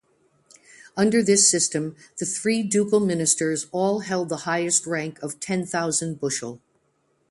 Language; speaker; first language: English; native; English